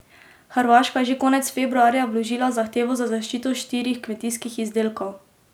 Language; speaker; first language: Slovenian; native; Slovenian